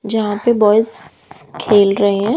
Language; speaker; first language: Hindi; native; Hindi